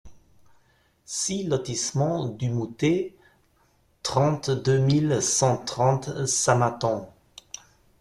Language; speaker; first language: French; non-native, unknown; German